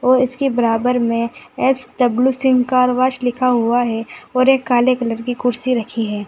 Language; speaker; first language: Hindi; native; Hindi